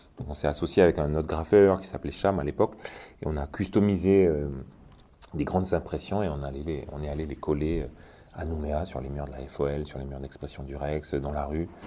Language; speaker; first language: French; native; French